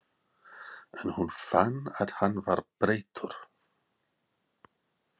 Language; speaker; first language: Icelandic; non-native, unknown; English